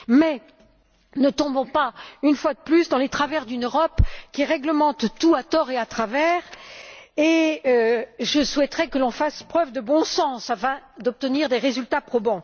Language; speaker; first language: French; native; French